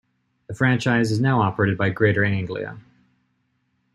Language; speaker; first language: English; native; English